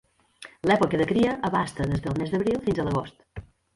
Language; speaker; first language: Catalan; native; Catalan